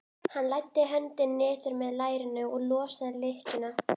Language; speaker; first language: Icelandic; native; Icelandic